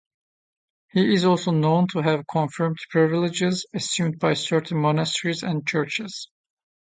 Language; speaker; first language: English; non-native, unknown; Turkish